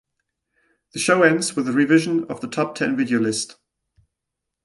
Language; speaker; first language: English; non-native, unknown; German